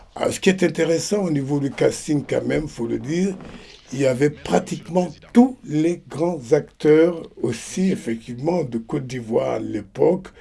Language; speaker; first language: French; non-native, local second language; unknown